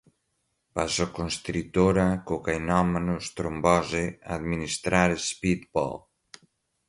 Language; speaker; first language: Portuguese; non-native, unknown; Galician